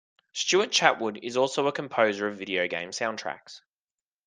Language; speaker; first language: English; native; English